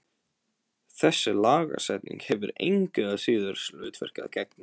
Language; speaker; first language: Icelandic; non-native, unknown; Polish